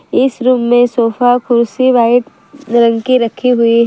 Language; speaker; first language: Hindi; non-native, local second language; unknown